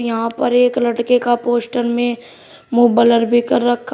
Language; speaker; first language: Hindi; native; Hindi